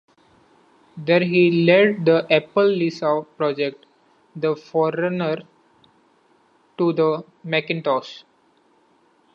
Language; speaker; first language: English; non-native, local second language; Marathi